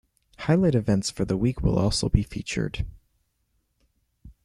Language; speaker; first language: English; native; English